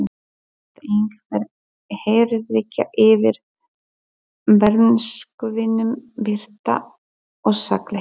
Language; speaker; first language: Icelandic; non-native, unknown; Polish